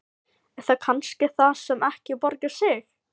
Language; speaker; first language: Icelandic; non-native, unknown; Filipino